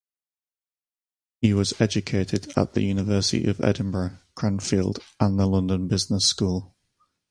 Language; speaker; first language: English; native; English